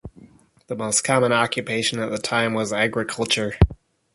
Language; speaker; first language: English; native; English